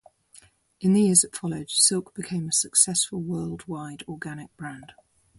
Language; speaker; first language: English; native; English